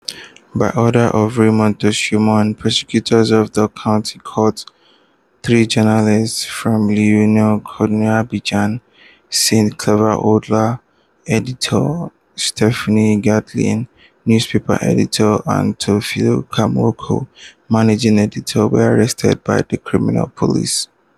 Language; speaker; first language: English; non-native, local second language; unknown